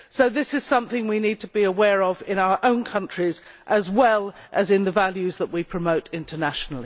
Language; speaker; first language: English; native; English